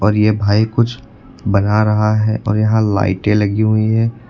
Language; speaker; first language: Hindi; native; Hindi